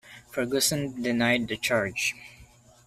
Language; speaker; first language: English; non-native, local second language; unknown